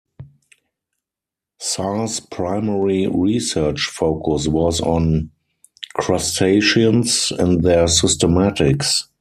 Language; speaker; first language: English; non-native, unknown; German